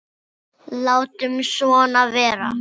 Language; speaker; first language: Icelandic; non-native, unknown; Filipino